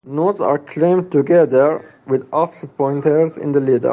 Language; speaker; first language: English; non-native, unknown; Persian